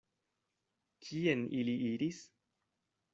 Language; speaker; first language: Esperanto; non-native, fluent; Spanish